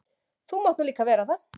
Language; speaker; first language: Icelandic; native; Icelandic